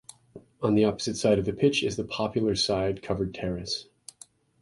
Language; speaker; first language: English; native; English